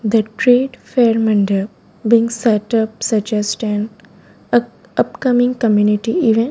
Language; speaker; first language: English; non-native, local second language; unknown